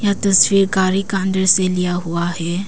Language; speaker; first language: Hindi; early bilingual, other home language; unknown